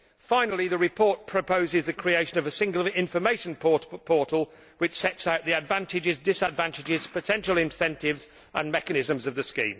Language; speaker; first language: English; native; English